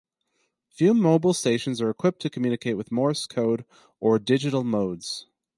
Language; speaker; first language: English; native; English